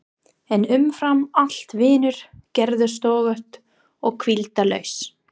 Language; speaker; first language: Icelandic; non-native, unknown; English